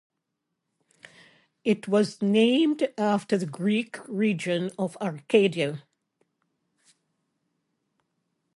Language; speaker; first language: English; native; English